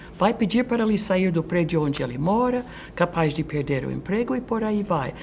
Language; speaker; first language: Portuguese; non-native, fluent; Dutch